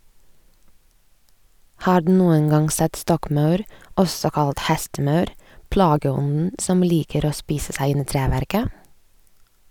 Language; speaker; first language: Norwegian; non-native, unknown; Lithuanian